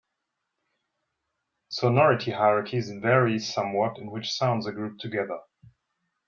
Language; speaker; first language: English; non-native, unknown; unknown